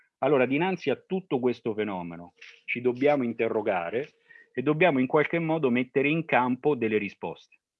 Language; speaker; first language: Italian; early bilingual, other home language; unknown